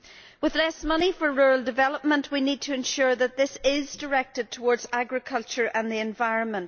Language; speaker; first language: English; native; English